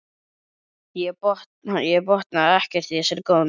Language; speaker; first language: Icelandic; native; Icelandic